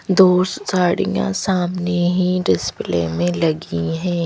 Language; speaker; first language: Hindi; native; Hindi